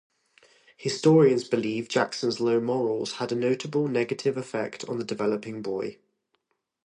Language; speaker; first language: English; native; English